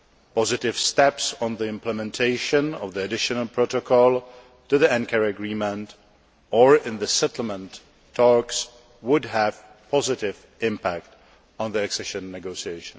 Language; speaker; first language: English; non-native, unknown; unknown